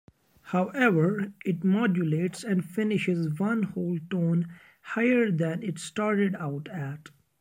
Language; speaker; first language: English; non-native, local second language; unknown